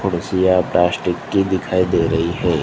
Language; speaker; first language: Hindi; non-native, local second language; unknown